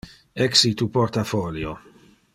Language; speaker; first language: Interlingua; non-native, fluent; Dutch